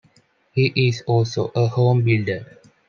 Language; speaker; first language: English; non-native, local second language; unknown